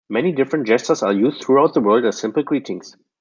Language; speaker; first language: English; non-native, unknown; German